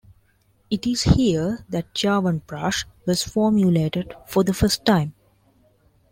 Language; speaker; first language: English; non-native, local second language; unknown